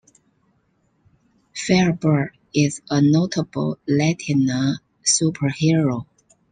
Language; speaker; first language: English; non-native, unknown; Chinese